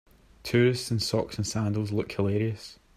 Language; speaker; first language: English; native; English